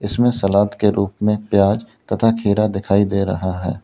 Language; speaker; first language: Hindi; native; Hindi